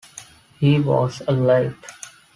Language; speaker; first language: English; non-native, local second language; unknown